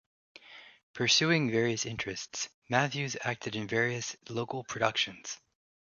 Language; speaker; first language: English; native; English